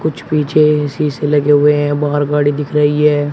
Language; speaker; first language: Hindi; native; Hindi